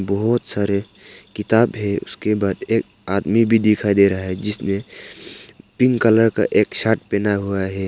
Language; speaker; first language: Hindi; non-native, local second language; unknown